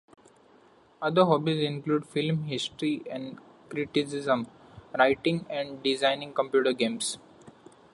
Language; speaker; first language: English; non-native, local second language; Marathi